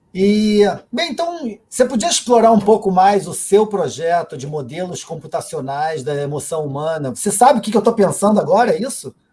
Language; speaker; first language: Portuguese; native; Portuguese